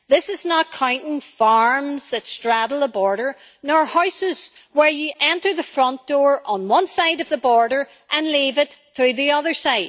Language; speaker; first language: English; native; English